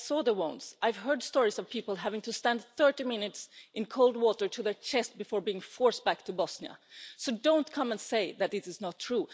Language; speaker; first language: English; non-native, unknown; Swedish